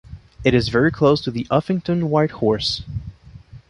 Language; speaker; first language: English; non-native, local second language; French